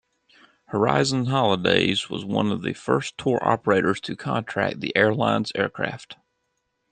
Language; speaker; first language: English; native; English